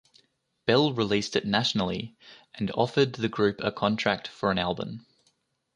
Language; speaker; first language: English; native; English